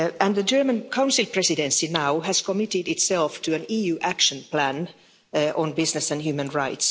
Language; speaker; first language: English; non-native, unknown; Finnish